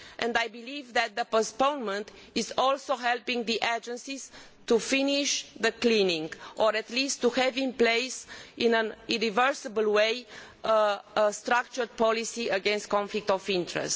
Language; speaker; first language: English; non-native, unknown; Romanian